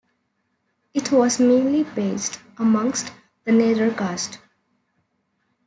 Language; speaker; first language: English; non-native, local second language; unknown